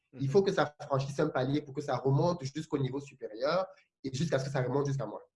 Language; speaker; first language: French; non-native, local second language; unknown